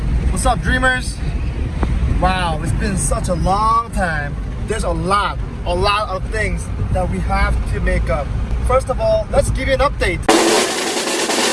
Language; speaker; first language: English; non-native, fluent; Korean